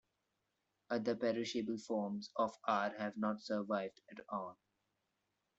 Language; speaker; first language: English; non-native, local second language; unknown